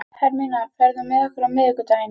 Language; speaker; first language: Icelandic; native; Icelandic